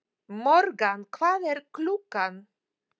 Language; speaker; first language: Icelandic; non-native, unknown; Polish